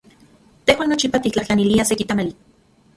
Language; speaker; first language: Central Puebla Nahuatl; non-native, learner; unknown